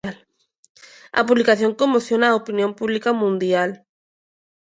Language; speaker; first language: Galician; non-native, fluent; Spanish